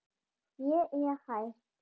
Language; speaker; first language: Icelandic; non-native, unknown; German